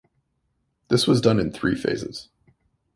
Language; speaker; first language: English; native; English